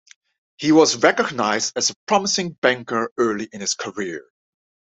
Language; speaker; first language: English; non-native, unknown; Dutch